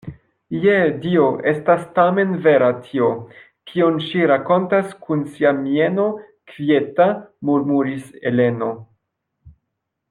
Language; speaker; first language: Esperanto; non-native, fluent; French